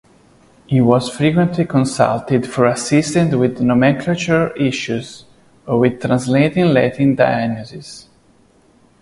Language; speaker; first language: English; non-native, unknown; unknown